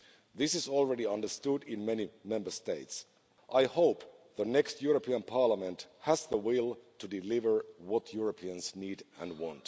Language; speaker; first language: English; non-native, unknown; Finnish